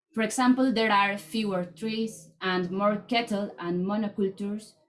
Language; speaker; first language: English; non-native, fluent; Spanish